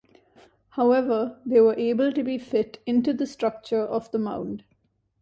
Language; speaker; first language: English; non-native, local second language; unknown